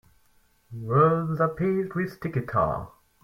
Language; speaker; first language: English; non-native, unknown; French